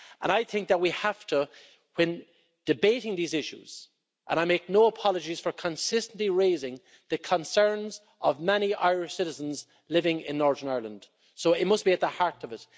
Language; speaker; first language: English; native; English